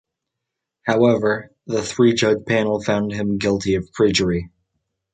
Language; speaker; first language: English; native; English